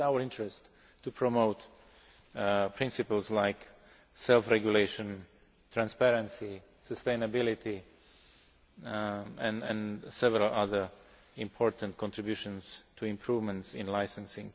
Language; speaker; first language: English; non-native, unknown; Slovak